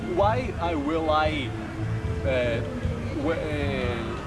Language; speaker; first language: English; non-native, fluent; Portuguese